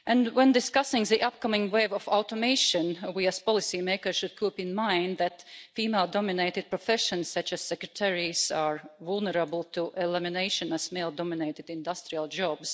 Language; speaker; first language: English; non-native, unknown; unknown